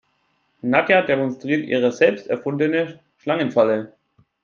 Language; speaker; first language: German; native; German